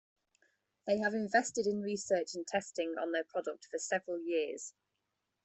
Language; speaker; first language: English; native; English